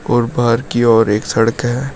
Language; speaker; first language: Hindi; native; Hindi